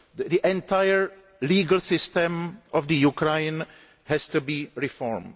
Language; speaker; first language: English; non-native, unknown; Greek